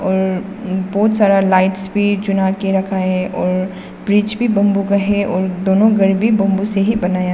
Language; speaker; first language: Hindi; non-native, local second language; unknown